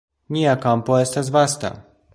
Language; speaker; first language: Esperanto; non-native, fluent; Polish